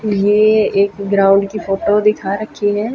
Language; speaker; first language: Hindi; native; Hindi